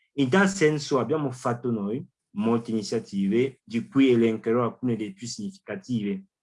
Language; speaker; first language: Italian; non-native, fluent; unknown